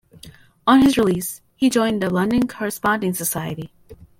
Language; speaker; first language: English; native; English